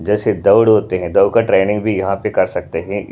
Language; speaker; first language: Hindi; non-native, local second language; Punjabi